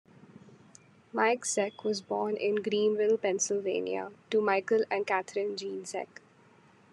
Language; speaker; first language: English; non-native, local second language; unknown